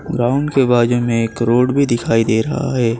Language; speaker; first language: Hindi; non-native, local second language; Gujarati